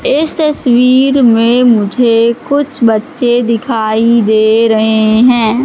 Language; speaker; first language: Hindi; native; Hindi